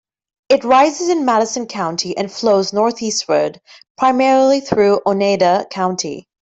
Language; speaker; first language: English; native; English